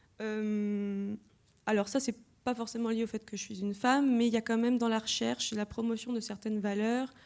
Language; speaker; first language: French; native; French